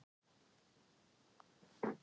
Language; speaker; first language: Icelandic; non-native, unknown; Thai